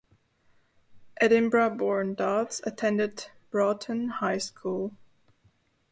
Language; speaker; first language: English; non-native, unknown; Slovak